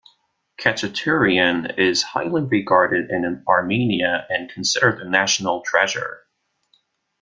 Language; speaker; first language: English; non-native, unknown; German